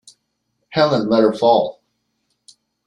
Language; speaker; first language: English; native; English